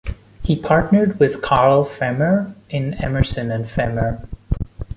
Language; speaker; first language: English; non-native, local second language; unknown